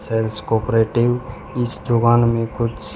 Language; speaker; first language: Hindi; native; Hindi